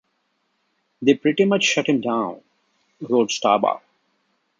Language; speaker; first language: English; non-native, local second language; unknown